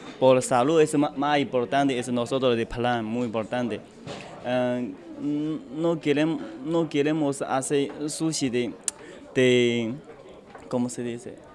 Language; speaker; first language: Spanish; non-native, learner; Japanese